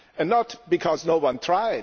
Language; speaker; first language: English; non-native, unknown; German